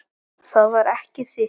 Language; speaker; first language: Icelandic; native; Icelandic